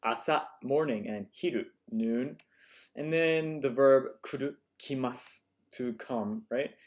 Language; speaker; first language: English; native; English